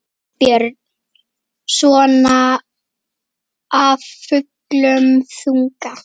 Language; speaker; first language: Icelandic; native; Icelandic